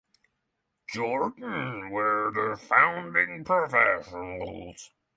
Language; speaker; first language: English; non-native, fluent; Norwegian